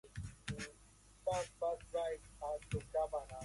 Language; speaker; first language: English; non-native, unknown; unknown